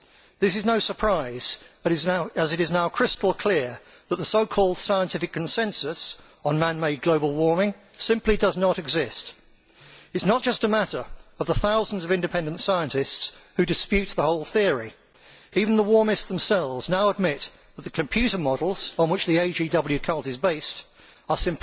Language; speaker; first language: English; native; English